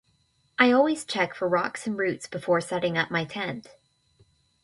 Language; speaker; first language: English; native; English